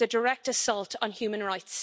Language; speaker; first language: English; native; English